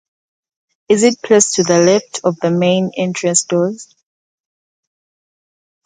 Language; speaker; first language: English; non-native, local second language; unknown